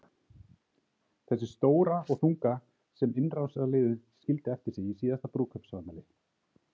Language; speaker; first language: Icelandic; native; Icelandic